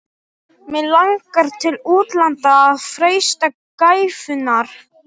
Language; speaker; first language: Icelandic; non-native, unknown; Polish